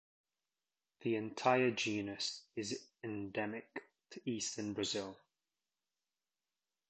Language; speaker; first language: English; native; English